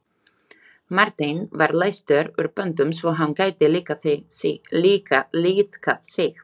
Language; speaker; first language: Icelandic; non-native, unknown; Slovak